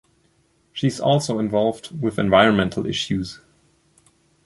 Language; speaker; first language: English; non-native, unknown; German